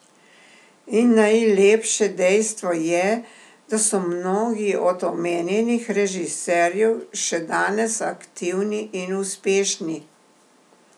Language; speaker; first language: Slovenian; native; Slovenian